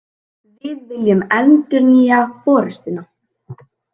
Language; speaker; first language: Icelandic; native; Icelandic